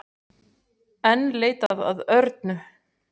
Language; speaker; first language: Icelandic; native; Icelandic